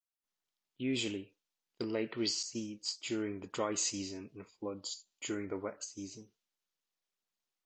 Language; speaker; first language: English; native; English